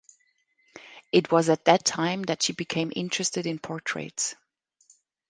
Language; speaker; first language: English; non-native, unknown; German